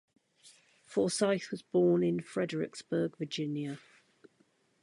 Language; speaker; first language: English; native; English